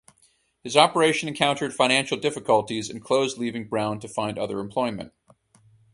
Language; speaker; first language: English; native; English